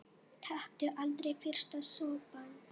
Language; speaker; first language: Icelandic; non-native, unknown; Polish